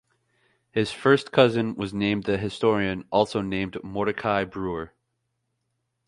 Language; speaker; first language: English; native; English